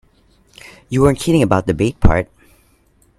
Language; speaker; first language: English; non-native, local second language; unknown